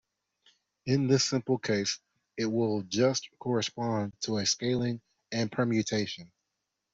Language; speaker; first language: English; non-native, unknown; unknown